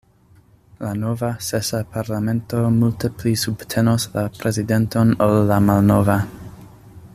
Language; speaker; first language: Esperanto; non-native, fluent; English